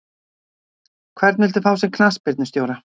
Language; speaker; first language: Icelandic; native; Icelandic